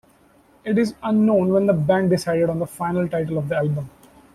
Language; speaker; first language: English; non-native, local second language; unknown